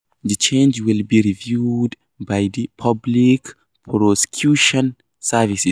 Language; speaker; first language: English; non-native, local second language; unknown